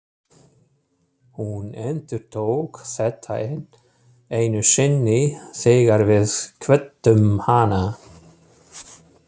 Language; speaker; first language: Icelandic; non-native, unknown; German